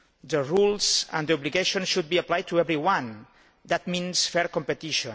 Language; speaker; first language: English; native; English